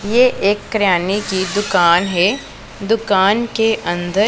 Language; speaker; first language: Hindi; non-native, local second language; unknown